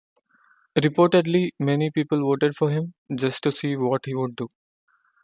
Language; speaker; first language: English; non-native, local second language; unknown